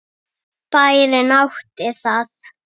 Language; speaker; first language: Icelandic; native; Icelandic